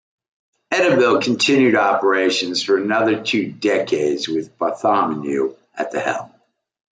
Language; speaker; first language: English; native; English